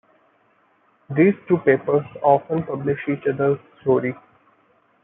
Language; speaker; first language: English; non-native, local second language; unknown